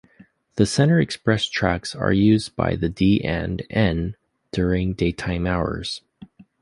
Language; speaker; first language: English; native; English